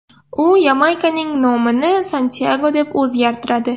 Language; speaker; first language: Uzbek; non-native, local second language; Russian